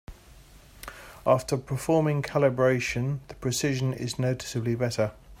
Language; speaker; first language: English; native; English